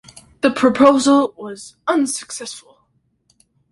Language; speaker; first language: English; native; English